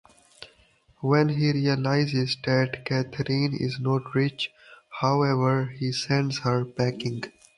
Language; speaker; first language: English; non-native, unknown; Saraiki